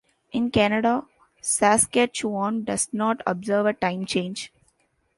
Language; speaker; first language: English; non-native, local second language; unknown